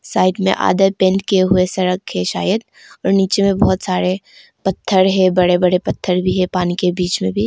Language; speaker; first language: Hindi; non-native, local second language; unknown